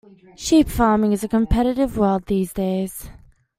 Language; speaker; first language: English; native; English